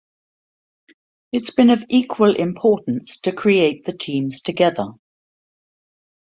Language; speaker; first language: English; native; English